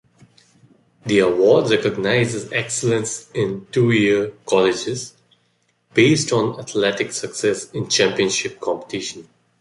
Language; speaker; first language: English; non-native, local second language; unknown